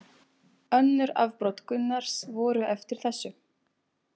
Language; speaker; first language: Icelandic; native; Icelandic